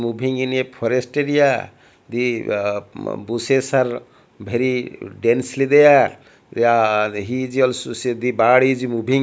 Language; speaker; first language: English; non-native, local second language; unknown